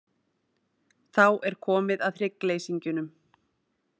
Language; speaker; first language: Icelandic; native; Icelandic